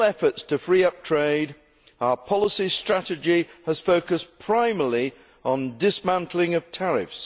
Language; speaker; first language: English; native; English